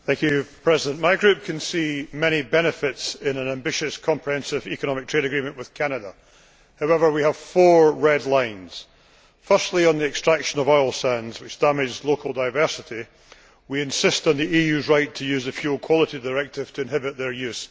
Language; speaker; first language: English; native; English